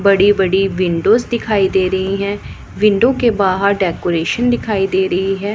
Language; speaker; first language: Hindi; non-native, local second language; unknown